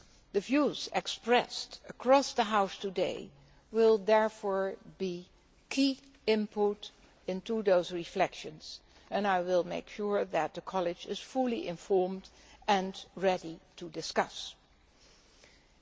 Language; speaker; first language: English; non-native, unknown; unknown